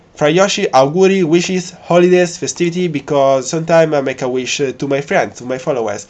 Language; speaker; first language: English; non-native, fluent; Italian